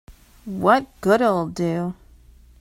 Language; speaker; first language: English; native; English